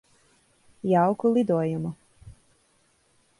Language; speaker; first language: Latvian; early bilingual, heritage; Latvian